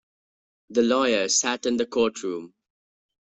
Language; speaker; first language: English; non-native, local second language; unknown